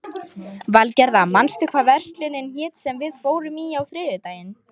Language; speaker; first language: Icelandic; non-native, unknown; Lithuanian